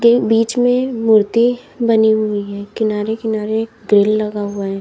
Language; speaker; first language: Hindi; native; Hindi